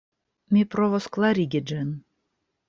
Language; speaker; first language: Esperanto; non-native, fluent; Russian